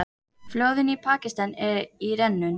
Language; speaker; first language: Icelandic; native; Icelandic